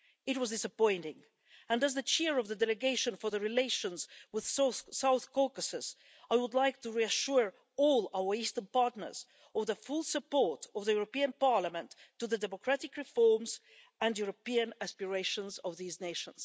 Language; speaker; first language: English; non-native, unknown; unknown